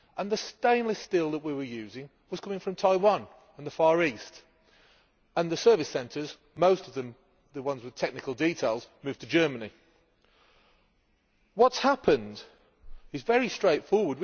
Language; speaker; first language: English; native; English